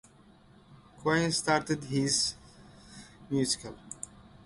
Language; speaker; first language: English; non-native, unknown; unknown